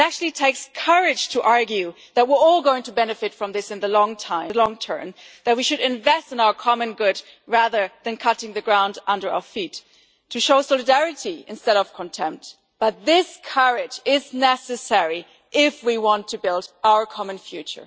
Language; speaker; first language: English; non-native, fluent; German